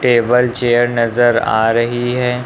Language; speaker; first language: Hindi; native; Hindi